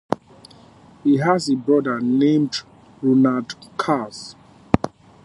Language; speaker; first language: English; native; English